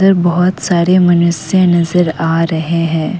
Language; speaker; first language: Hindi; non-native, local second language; Assamese